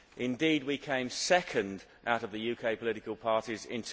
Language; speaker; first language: English; native; English